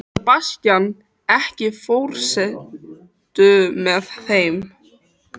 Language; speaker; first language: Icelandic; native; Icelandic